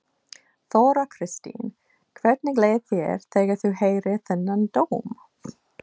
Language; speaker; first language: Icelandic; non-native, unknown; English